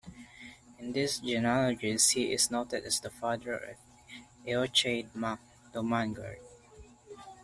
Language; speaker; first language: English; non-native, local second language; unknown